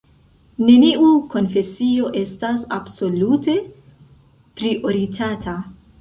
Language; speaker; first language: Esperanto; non-native, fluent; Central Kurdish